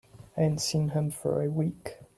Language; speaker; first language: English; native; English